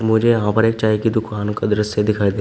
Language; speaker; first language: Hindi; native; Hindi